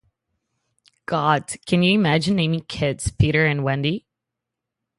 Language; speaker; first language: English; native; English